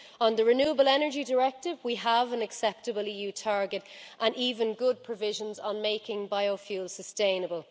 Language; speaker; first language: English; native; English